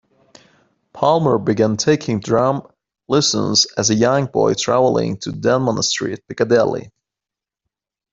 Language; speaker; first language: English; non-native, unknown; Persian